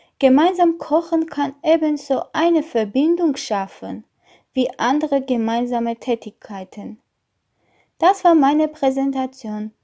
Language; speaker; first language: German; non-native, learner; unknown